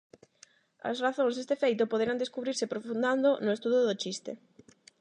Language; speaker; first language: Galician; non-native, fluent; Spanish